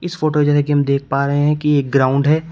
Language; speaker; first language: Hindi; native; Hindi